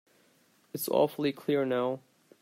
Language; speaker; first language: English; non-native, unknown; Turkish